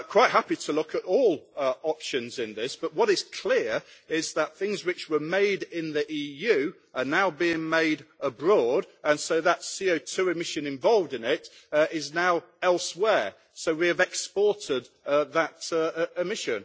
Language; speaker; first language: English; native; English